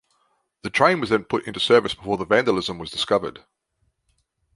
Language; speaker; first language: English; native; English